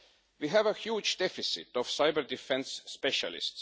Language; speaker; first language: English; non-native, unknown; Estonian